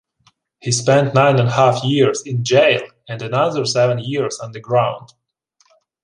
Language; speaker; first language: English; non-native, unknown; Ukrainian